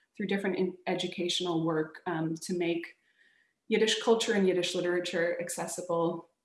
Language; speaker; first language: English; native; English